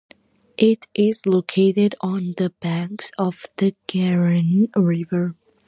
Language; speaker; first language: English; non-native, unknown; Georgian